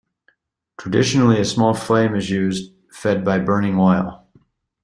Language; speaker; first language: English; native; English